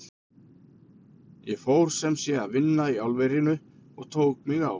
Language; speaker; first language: Icelandic; native; Icelandic